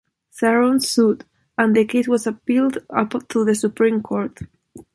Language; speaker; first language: English; non-native, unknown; Spanish